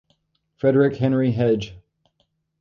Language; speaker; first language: English; native; English